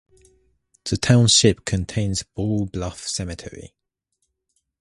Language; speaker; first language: English; native; English